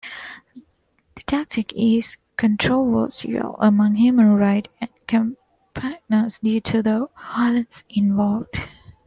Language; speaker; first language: English; non-native, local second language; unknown